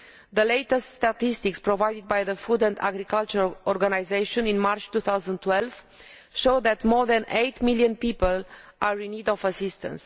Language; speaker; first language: English; non-native, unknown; Romanian